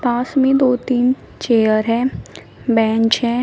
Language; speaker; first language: Hindi; native; Hindi